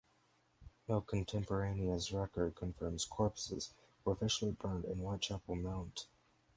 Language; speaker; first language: English; native; English